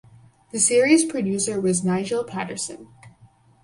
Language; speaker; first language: English; native; English